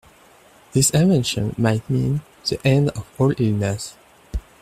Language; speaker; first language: English; non-native, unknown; French